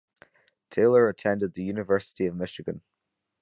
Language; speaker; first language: English; native; English